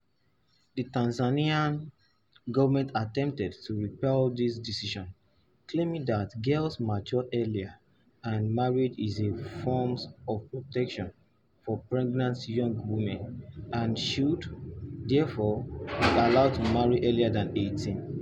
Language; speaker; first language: English; non-native, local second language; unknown